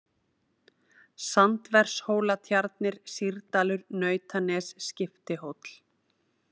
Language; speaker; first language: Icelandic; native; Icelandic